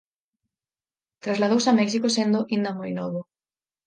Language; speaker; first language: Galician; native; Galician